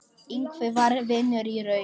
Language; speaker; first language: Icelandic; non-native, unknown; Polish